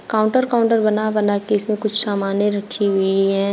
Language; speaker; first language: Hindi; native; Hindi